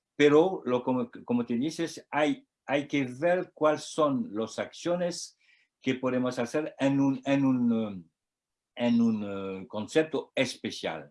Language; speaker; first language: Spanish; non-native, learner; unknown